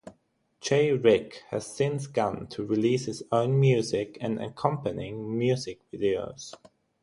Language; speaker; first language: English; non-native, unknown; German